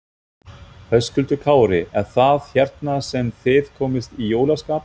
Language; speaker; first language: Icelandic; non-native, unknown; German